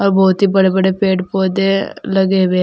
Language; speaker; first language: Hindi; native; Hindi